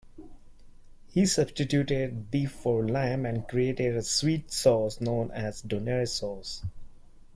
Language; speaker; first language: English; non-native, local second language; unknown